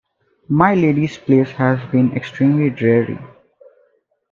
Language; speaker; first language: English; non-native, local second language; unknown